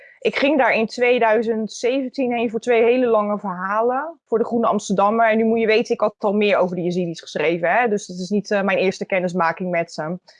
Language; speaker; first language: Dutch; native; Dutch